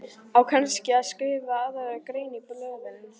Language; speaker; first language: Icelandic; native; Icelandic